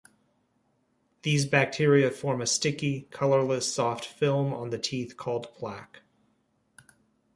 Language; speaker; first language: English; native; English